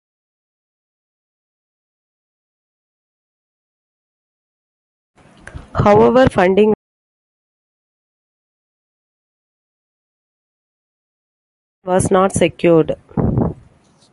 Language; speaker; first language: English; non-native, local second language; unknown